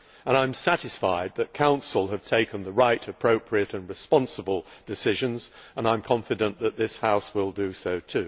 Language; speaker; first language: English; native; English